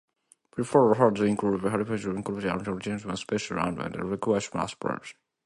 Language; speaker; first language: English; non-native, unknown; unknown